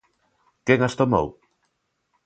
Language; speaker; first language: Galician; non-native, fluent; Spanish